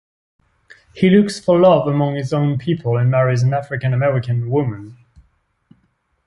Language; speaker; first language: English; non-native, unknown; French